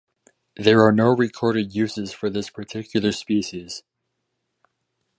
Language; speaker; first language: English; native; English